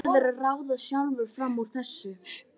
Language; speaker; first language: Icelandic; native; Icelandic